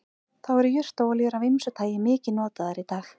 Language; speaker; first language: Icelandic; native; Icelandic